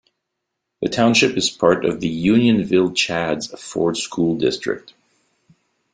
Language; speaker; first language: English; native; English